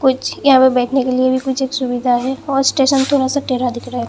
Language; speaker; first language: Hindi; non-native, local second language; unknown